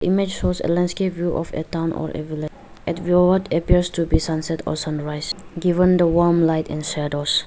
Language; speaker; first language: English; non-native, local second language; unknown